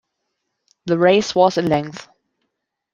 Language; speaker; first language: English; non-native, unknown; German